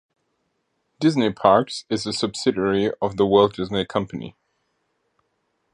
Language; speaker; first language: English; non-native, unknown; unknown